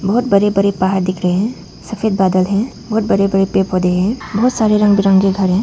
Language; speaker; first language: Hindi; non-native, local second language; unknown